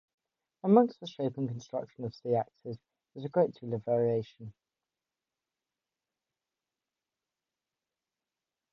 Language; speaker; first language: English; native; English